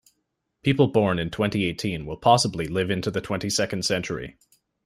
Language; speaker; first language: English; native; English